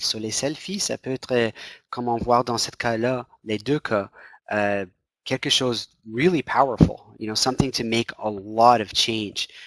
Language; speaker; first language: French; non-native, fluent; English